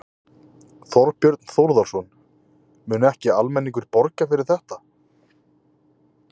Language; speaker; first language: Icelandic; native; Icelandic